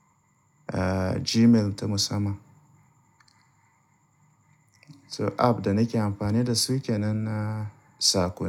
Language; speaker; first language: Hausa; native; Hausa